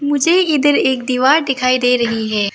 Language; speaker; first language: Hindi; early bilingual, other home language; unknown